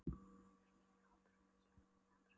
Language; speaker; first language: Icelandic; non-native, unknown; Polish